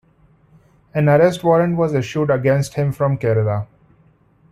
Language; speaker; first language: English; non-native, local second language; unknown